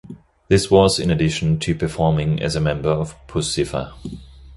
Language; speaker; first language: English; non-native, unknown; German